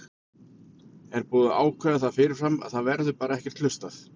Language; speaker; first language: Icelandic; native; Icelandic